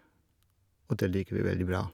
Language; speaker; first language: Norwegian; non-native, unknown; Dutch